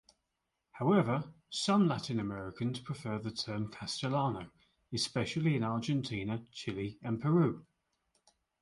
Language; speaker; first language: English; native; English